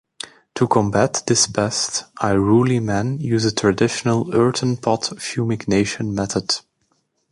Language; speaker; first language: English; native; English